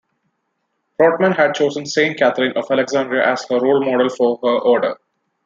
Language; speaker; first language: English; non-native, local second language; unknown